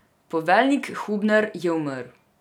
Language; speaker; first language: Slovenian; non-native, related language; Serbian